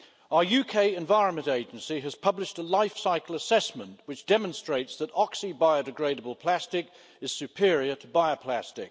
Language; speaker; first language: English; native; English